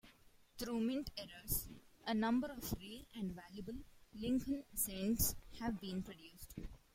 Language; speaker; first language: English; non-native, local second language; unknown